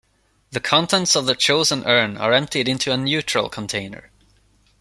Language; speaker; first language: English; non-native, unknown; Swedish